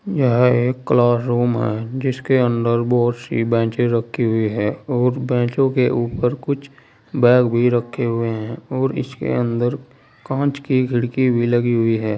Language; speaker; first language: Hindi; native; Hindi